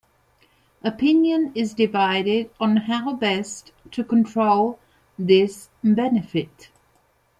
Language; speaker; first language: English; non-native, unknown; Spanish